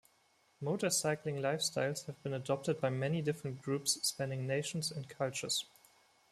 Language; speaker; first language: English; non-native, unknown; German